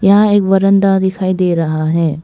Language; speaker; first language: Hindi; non-native, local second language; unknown